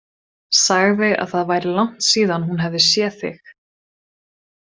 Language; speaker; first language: Icelandic; non-native, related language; Swedish